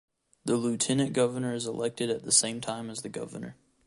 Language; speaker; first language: English; native; English